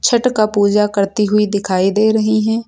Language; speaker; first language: Hindi; native; Hindi